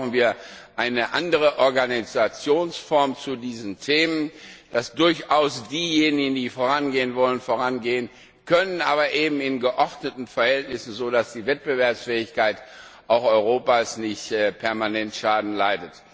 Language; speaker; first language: German; non-native, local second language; Luxembourgish